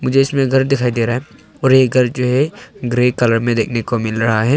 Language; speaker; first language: Hindi; non-native, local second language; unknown